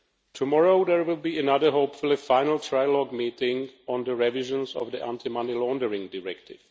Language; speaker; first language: English; non-native, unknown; Czech